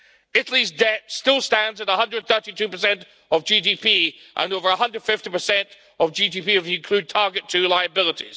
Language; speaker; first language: English; native; English